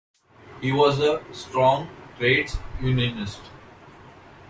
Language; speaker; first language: English; non-native, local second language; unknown